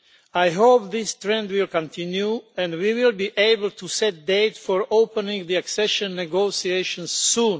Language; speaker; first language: English; non-native, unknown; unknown